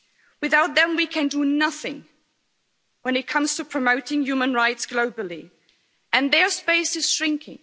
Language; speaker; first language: English; non-native, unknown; German